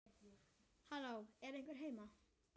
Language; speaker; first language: Icelandic; native; Icelandic